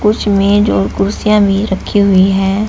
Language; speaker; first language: Hindi; native; Hindi